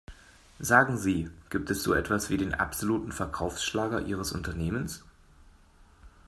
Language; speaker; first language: German; native; German